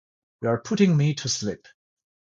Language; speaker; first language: English; non-native, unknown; Georgian